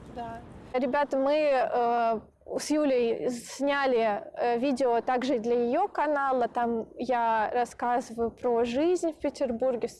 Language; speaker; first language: Russian; native; Russian